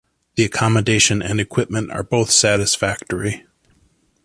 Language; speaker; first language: English; native; English